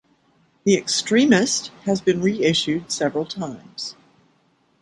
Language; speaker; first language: English; native; English